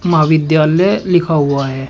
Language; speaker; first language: Hindi; native; Hindi